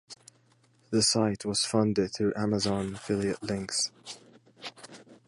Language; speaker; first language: English; native; English